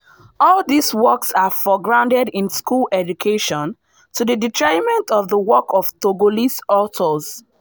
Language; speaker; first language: English; non-native, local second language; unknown